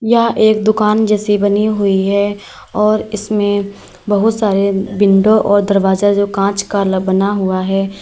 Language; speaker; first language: Hindi; native; Hindi